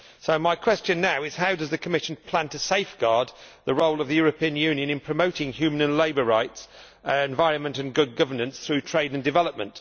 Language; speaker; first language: English; native; English